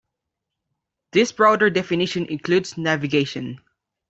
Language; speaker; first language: English; non-native, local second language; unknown